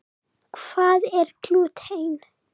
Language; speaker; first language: Icelandic; non-native, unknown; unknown